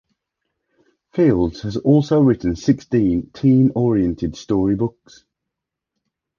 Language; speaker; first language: English; native; English